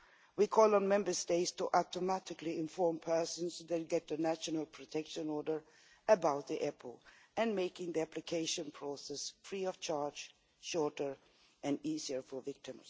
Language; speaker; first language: English; non-native, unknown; Swedish